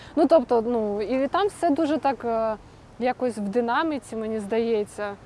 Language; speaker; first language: Ukrainian; non-native, related language; Russian